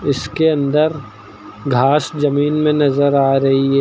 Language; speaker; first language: Hindi; native; Hindi